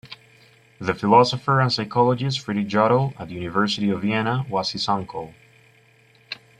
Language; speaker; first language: English; native; English